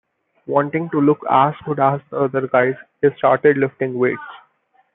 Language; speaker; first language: English; non-native, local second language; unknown